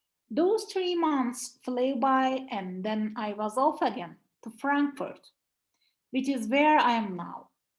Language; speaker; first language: English; non-native, fluent; Turkish